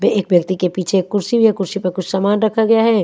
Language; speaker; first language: Hindi; native; Hindi